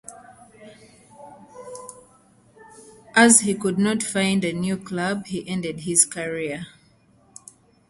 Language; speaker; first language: English; native; English